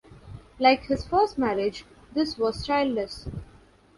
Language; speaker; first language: English; non-native, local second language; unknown